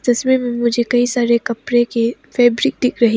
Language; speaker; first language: Hindi; non-native, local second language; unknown